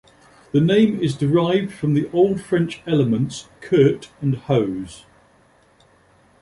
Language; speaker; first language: English; native; English